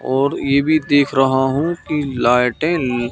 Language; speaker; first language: Hindi; native; Hindi